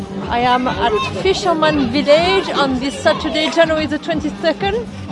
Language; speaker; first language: English; non-native, fluent; French